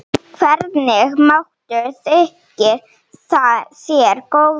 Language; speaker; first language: Icelandic; non-native, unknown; Slovenian